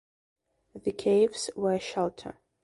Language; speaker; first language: English; non-native, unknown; Belarusian